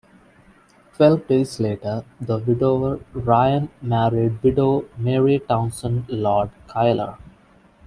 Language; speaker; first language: English; non-native, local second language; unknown